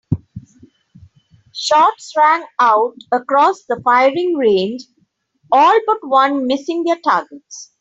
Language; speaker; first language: English; non-native, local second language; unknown